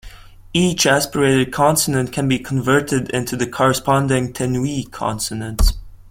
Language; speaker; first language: English; non-native, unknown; Latvian